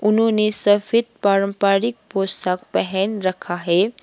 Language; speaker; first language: Hindi; non-native, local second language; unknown